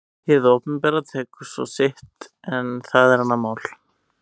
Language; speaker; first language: Icelandic; native; Icelandic